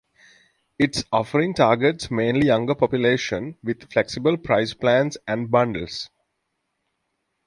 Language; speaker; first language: English; native; English